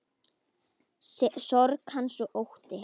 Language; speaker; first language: Icelandic; native; Icelandic